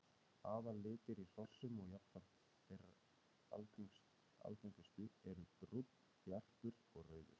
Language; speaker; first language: Icelandic; native; Icelandic